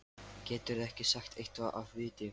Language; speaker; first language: Icelandic; non-native, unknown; Lithuanian